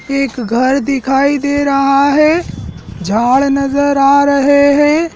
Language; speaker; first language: Hindi; native; Hindi